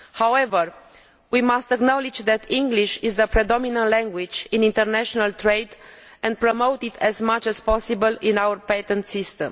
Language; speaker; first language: English; non-native, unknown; Romanian